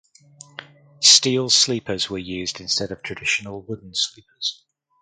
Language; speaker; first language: English; native; English